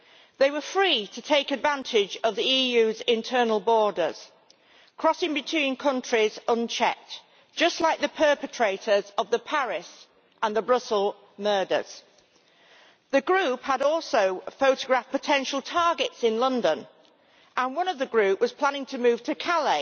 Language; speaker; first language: English; native; English